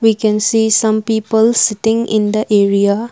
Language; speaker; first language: English; non-native, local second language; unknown